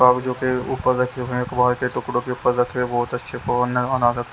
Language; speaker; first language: Hindi; native; Hindi